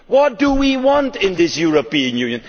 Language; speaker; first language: English; non-native, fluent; Dutch